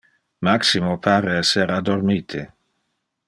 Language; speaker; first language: Interlingua; non-native, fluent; Dutch